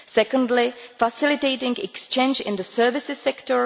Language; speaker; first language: English; non-native, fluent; Czech